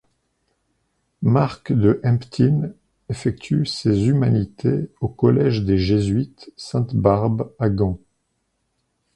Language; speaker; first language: French; native; French